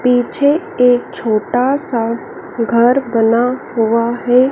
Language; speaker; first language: Hindi; native; Hindi